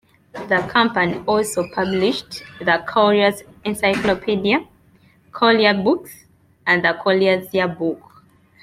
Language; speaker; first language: English; non-native, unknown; Ganda